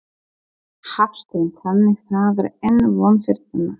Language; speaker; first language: Icelandic; non-native, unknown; Polish